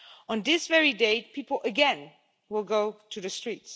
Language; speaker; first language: English; non-native, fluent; Dutch